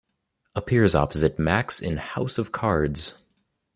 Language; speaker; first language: English; native; English